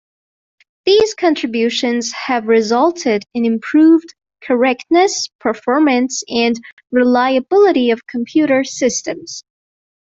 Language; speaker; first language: English; non-native, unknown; Persian